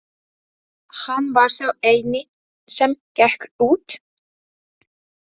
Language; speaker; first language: Icelandic; non-native, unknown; Latvian